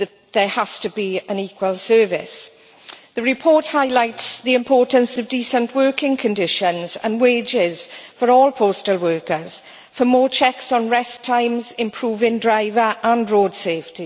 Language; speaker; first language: English; native; English